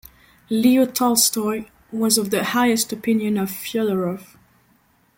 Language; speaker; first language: English; non-native, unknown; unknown